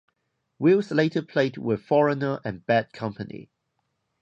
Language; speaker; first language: English; non-native, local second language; Cantonese